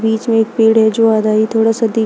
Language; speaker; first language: Hindi; native; Hindi